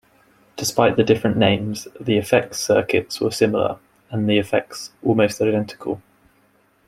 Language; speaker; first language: English; native; English